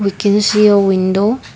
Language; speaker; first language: English; non-native, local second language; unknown